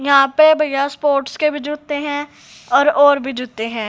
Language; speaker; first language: Hindi; native; Hindi